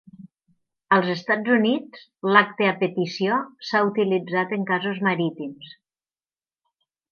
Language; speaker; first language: Catalan; native; Catalan